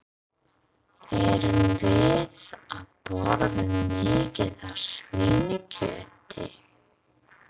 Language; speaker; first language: Icelandic; non-native, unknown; English